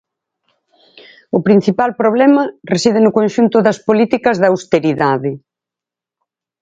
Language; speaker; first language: Galician; native; Galician